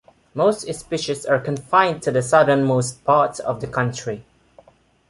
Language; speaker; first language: English; non-native, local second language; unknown